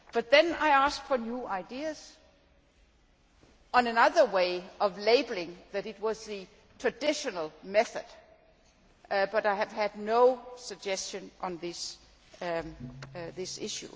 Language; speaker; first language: English; non-native, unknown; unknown